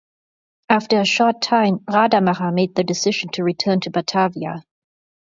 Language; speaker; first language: English; non-native, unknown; German